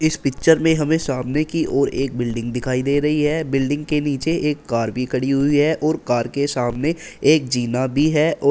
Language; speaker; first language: Hindi; native; Hindi